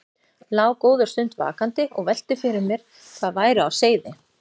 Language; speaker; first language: Icelandic; native; Icelandic